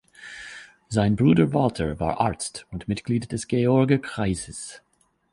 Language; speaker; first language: German; non-native, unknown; English